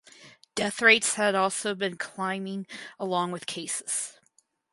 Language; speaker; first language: English; native; English